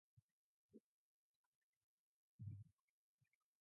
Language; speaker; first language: English; non-native, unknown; Mongolian